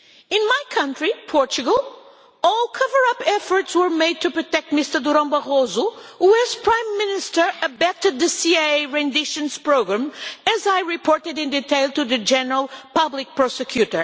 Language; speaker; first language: English; non-native, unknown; Portuguese